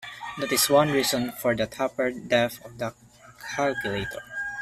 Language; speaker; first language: English; non-native, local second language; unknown